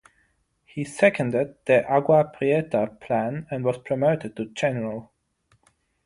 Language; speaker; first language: English; non-native, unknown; German